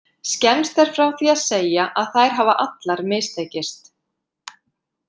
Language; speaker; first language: Icelandic; native; Icelandic